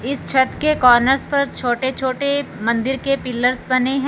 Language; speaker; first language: Hindi; non-native, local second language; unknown